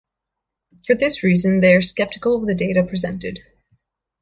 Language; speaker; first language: English; native; English